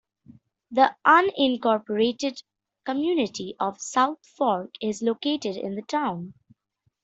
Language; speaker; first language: English; non-native, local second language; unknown